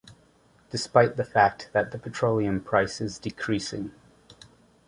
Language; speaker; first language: English; native; English